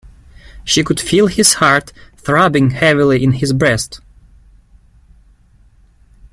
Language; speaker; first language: English; native; English